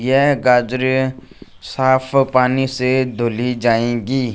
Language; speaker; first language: Hindi; non-native, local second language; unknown